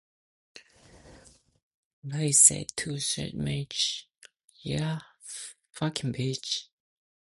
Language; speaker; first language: English; non-native, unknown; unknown